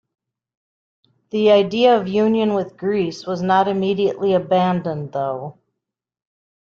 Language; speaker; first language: English; native; English